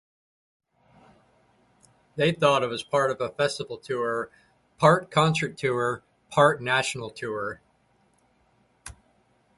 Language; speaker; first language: English; native; English